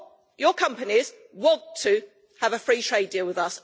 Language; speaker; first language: English; native; English